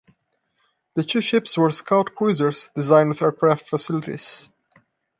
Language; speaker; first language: English; non-native, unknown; Portuguese